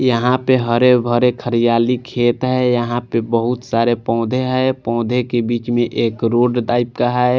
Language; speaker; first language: Hindi; non-native, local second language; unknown